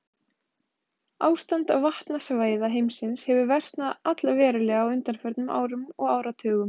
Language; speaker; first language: Icelandic; native; Icelandic